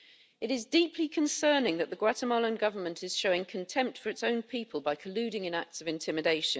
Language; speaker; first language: English; native; English